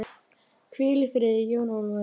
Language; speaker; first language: Icelandic; native; Icelandic